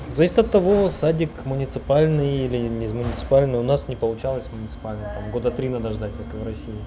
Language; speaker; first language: Russian; native; Russian